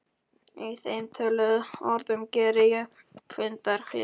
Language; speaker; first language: Icelandic; non-native, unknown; Polish